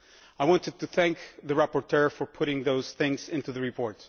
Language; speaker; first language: English; non-native, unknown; Polish